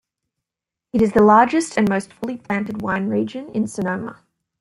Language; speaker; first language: English; native; English